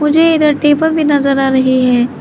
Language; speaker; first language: Hindi; non-native, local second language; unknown